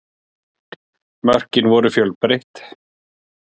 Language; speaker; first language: Icelandic; native; Icelandic